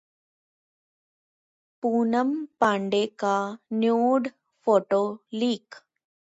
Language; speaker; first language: Hindi; native; Hindi